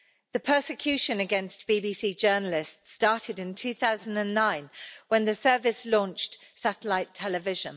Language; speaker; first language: English; native; English